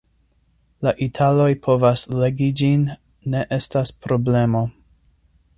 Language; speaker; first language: Esperanto; non-native, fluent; English